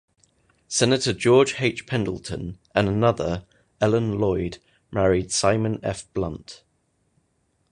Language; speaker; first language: English; native; English